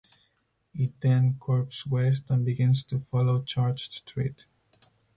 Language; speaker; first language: English; non-native, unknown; Spanish